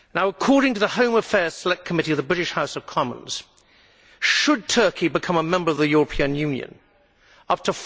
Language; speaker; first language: English; native; English